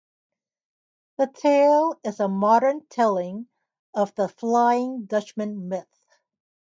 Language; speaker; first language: English; native; English